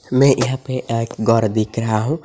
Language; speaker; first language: Hindi; non-native, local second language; Bangla